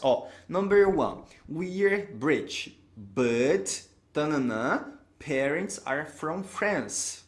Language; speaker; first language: English; non-native, fluent; Portuguese